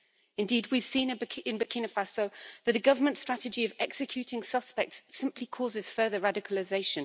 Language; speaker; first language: English; native; English